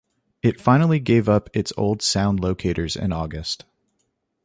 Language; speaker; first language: English; native; English